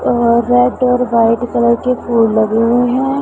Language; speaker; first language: Hindi; non-native, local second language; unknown